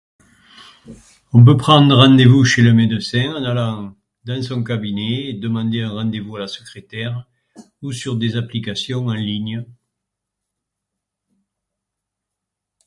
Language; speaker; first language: French; native; French